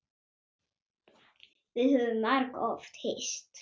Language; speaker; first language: Icelandic; non-native, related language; Swedish